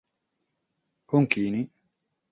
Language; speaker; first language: Sardinian; non-native, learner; Catalan